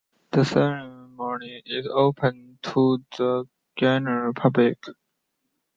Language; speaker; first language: English; non-native, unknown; Chinese